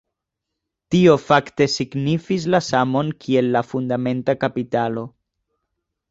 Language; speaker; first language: Esperanto; non-native, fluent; Spanish